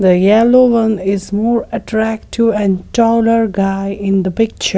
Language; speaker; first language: English; non-native, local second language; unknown